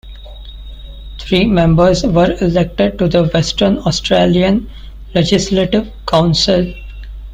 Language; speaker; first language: English; non-native, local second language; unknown